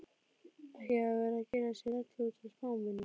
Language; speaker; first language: Icelandic; native; Icelandic